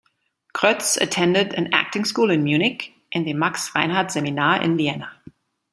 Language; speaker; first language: English; non-native, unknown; German